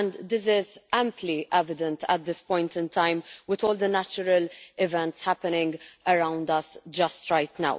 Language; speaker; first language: English; non-native, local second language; Maltese